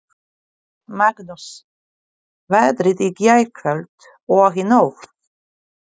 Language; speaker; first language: Icelandic; non-native, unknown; Polish